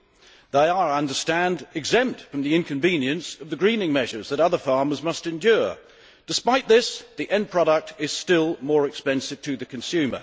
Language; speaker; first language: English; native; English